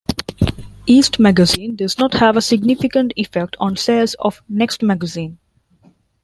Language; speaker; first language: English; non-native, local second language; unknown